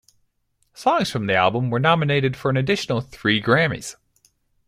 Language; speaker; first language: English; native; English